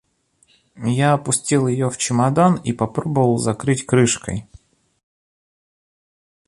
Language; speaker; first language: Russian; native; Russian